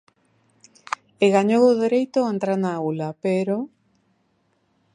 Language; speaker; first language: Galician; native; Galician